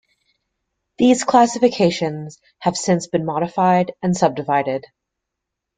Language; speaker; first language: English; native; English